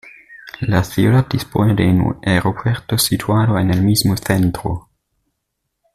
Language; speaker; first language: Spanish; native; Spanish